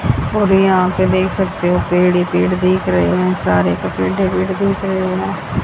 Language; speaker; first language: Hindi; native; Hindi